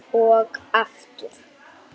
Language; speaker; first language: Icelandic; native; Icelandic